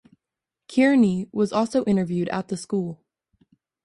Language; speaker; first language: English; native; English